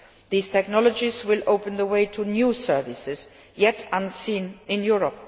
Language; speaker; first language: English; non-native, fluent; Luxembourgish